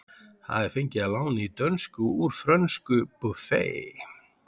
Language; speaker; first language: Icelandic; native; Icelandic